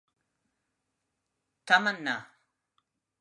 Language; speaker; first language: English; non-native, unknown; Spanish